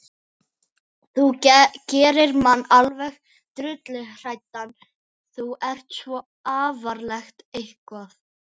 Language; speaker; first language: Icelandic; non-native, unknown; Filipino